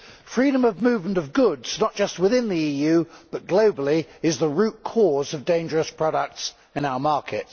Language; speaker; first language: English; native; English